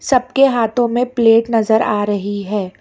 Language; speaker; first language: Hindi; non-native, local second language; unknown